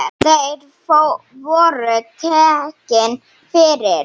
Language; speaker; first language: Icelandic; non-native, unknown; Slovenian